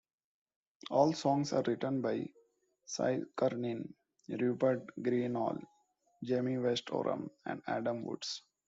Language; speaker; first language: English; non-native, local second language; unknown